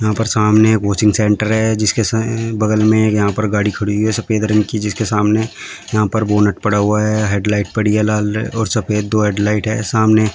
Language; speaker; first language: Hindi; native; Hindi